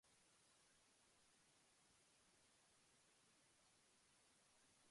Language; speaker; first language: English; non-native, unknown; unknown